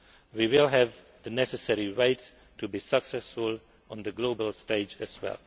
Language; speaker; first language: English; non-native, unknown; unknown